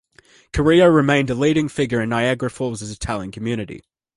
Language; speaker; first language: English; native; English